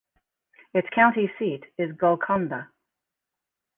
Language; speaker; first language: English; native; English